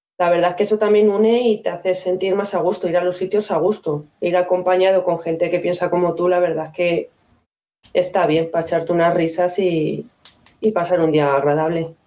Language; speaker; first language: Spanish; native; Spanish